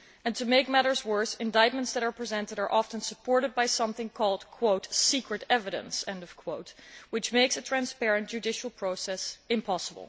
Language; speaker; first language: English; non-native, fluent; Dutch